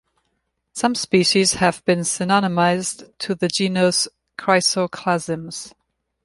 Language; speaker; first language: English; non-native, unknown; German